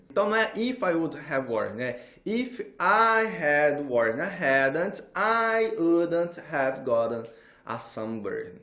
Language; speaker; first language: English; non-native, fluent; Portuguese